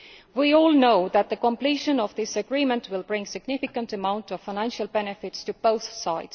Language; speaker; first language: English; non-native, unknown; Estonian